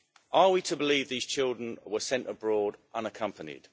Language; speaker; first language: English; native; English